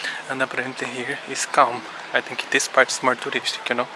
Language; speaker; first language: English; non-native, learner; Portuguese